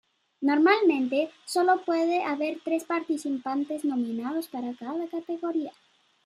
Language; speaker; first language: Spanish; native; Spanish